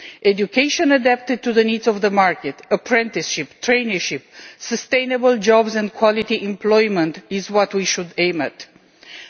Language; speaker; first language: English; non-native, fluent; Romanian